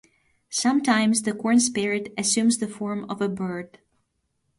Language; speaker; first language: English; native; English